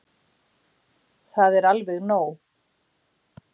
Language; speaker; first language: Icelandic; native; Icelandic